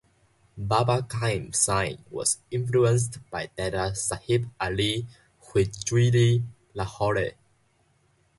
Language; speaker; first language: English; non-native, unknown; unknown